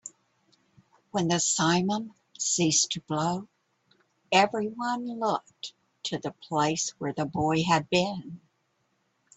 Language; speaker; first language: English; native; English